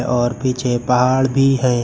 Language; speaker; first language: Hindi; native; Hindi